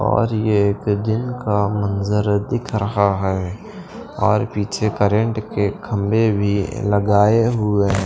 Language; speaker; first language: Hindi; non-native, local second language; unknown